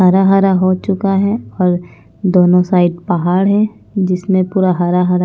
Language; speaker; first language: Hindi; non-native, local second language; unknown